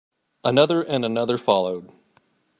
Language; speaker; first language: English; native; English